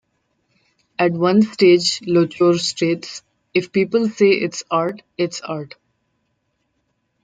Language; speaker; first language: English; non-native, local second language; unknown